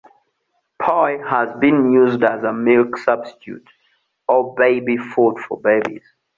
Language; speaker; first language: English; non-native, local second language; Ganda